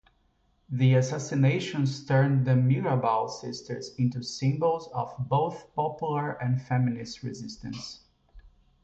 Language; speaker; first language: English; non-native, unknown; Portuguese